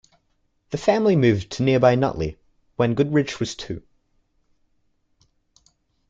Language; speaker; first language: English; native; English